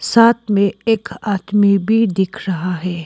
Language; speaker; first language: Hindi; non-native, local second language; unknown